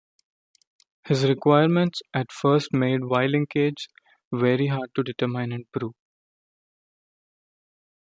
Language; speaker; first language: English; non-native, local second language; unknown